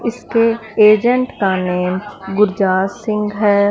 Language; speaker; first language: Hindi; non-native, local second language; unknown